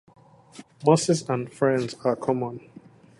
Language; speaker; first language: English; non-native, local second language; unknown